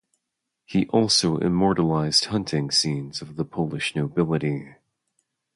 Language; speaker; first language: English; native; English